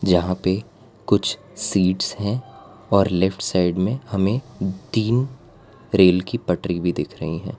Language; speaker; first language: Hindi; non-native, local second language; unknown